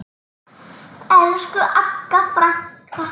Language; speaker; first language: Icelandic; native; Icelandic